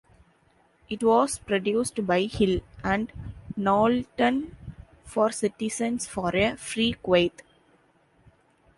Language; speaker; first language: English; non-native, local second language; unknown